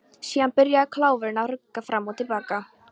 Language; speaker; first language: Icelandic; non-native, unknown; Polish